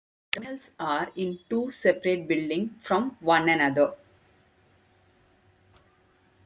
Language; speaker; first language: English; non-native, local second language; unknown